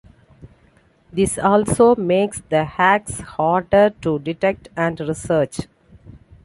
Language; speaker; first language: English; non-native, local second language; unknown